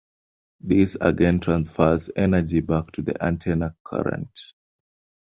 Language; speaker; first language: English; non-native, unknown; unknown